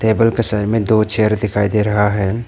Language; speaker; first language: Hindi; non-native, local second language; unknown